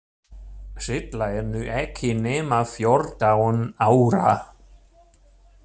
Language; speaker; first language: Icelandic; non-native, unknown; German